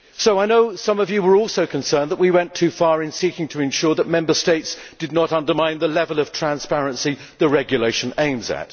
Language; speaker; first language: English; native; English